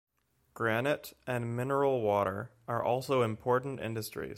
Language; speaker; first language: English; native; English